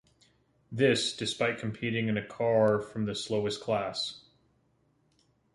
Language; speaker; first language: English; native; English